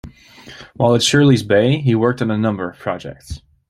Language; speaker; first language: English; native; English